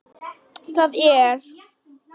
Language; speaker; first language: Icelandic; non-native, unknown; Polish